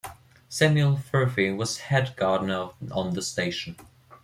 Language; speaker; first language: English; non-native, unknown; German